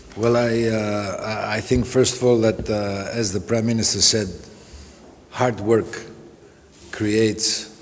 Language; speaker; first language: English; non-native, fluent; Greek